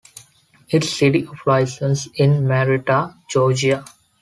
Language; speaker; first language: English; non-native, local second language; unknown